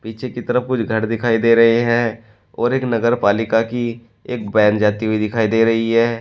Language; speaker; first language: Hindi; native; Hindi